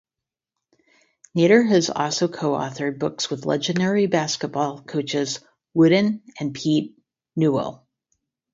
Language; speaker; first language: English; native; English